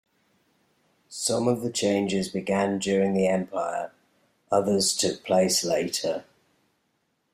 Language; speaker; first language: English; native; English